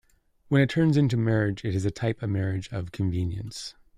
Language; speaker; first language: English; native; English